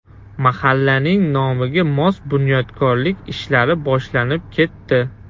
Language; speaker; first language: Uzbek; non-native, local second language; Russian